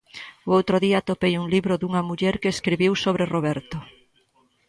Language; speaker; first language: Galician; native; Galician